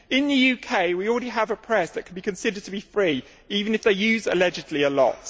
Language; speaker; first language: English; native; English